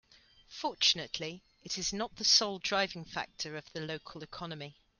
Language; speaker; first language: English; native; English